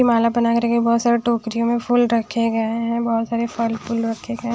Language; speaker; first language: Hindi; non-native, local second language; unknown